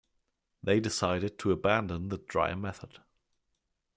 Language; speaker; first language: English; non-native, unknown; German